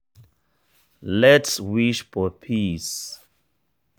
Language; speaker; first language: English; non-native, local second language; Hausa